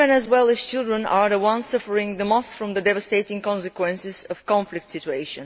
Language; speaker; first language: English; non-native, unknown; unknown